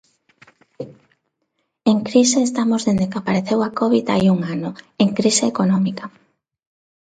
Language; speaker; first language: Galician; non-native, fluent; Spanish